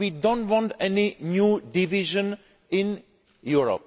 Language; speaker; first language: English; non-native, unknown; Greek